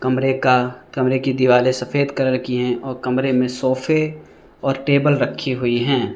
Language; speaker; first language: Hindi; non-native, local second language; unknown